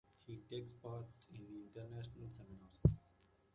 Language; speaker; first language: English; native; English